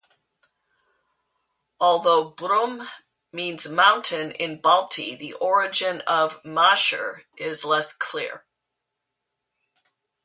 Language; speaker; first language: English; native; English